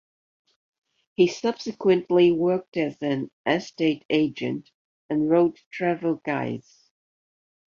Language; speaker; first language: English; non-native, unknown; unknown